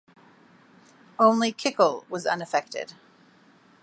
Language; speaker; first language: English; native; English